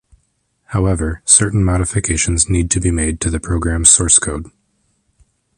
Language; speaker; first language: English; native; English